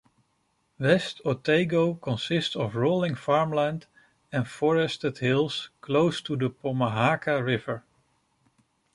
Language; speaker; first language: English; non-native, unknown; Dutch